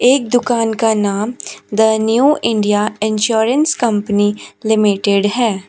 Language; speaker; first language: Hindi; native; Hindi